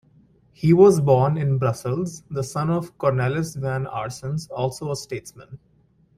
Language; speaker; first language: English; non-native, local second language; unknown